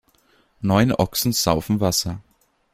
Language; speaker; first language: German; native; German